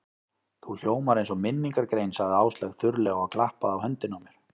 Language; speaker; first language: Icelandic; native; Icelandic